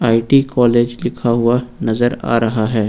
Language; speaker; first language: Hindi; native; Hindi